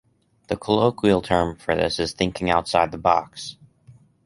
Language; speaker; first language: English; native; English